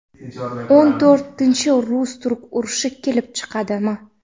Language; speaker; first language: Uzbek; non-native, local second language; Kara-Kalpak